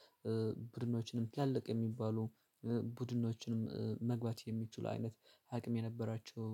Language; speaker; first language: Amharic; native; Amharic